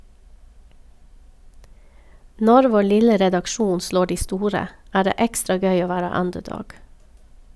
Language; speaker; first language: Norwegian; native; Norwegian